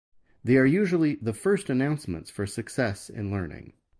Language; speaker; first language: English; native; English